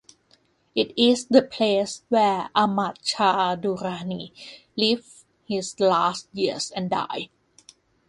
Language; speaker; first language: English; non-native, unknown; Thai